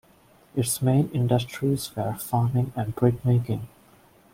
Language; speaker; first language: English; non-native, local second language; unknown